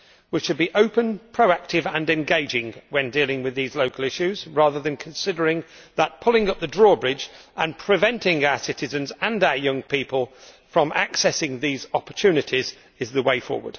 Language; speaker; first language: English; native; English